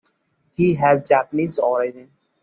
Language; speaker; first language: English; non-native, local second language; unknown